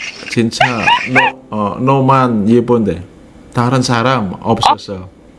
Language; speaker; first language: Korean; non-native, learner; Indonesian